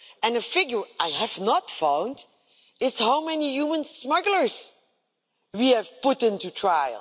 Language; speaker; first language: English; non-native, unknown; Dutch